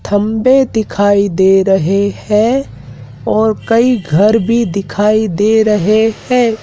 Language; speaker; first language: Hindi; native; Hindi